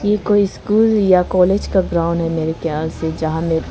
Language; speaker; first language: Hindi; non-native, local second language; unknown